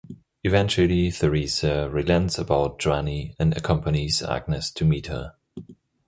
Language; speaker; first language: English; non-native, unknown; German